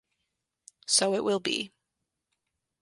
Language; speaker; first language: English; native; English